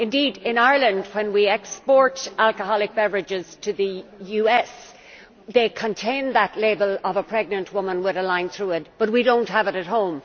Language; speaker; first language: English; native; English